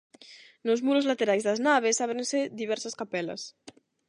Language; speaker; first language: Galician; non-native, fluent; Spanish